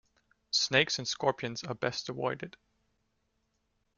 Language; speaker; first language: English; non-native, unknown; German